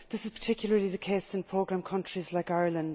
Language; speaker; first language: English; native; English